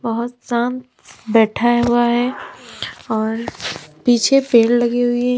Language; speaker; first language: Hindi; native; Hindi